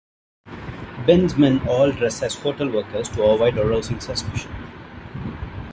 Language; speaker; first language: English; non-native, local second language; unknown